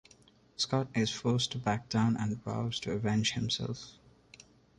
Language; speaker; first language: English; non-native, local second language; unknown